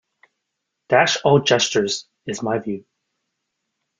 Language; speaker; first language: English; native; English